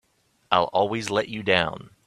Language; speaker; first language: English; native; English